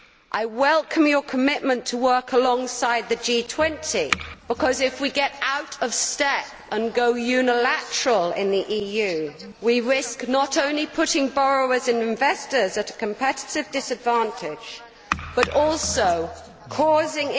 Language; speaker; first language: English; native; English